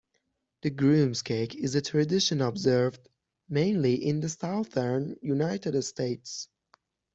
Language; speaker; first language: English; non-native, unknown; Persian